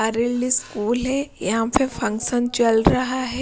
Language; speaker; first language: Hindi; non-native, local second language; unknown